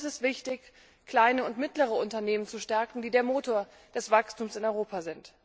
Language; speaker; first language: German; native; German